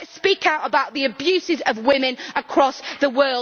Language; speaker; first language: English; native; English